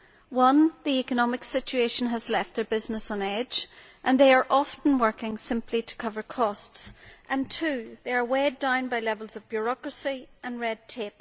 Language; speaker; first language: English; native; English